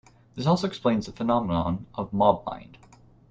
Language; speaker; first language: English; native; English